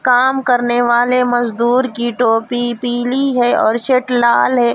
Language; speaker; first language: Hindi; non-native, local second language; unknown